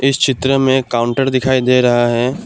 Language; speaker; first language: Hindi; non-native, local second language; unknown